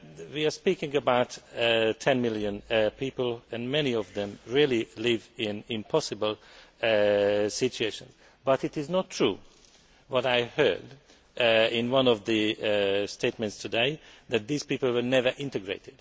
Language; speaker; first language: English; non-native, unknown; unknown